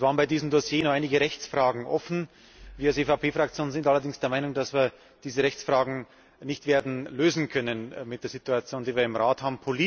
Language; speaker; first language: German; native; German